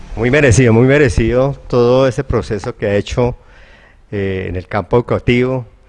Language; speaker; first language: Spanish; native; Spanish